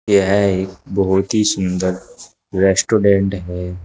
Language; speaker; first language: Hindi; native; Hindi